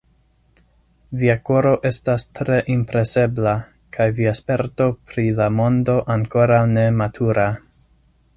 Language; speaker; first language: Esperanto; non-native, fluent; English